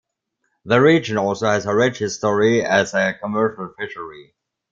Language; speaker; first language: English; non-native, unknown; German